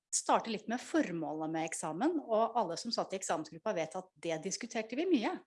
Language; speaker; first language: Norwegian; native; Norwegian